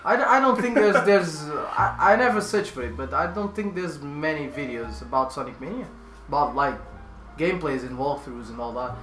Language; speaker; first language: English; non-native, fluent; Portuguese